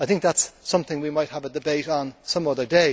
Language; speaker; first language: English; native; English